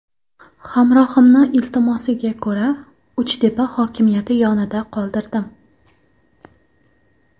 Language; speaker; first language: Uzbek; non-native, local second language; Kara-Kalpak